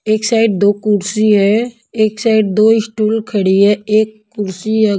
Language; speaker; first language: Hindi; non-native, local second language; Punjabi